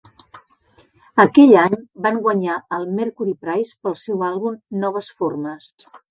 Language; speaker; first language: Catalan; native; Catalan